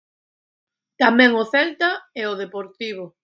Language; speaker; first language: Galician; native; Galician